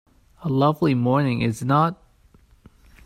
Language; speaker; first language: English; non-native, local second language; Cantonese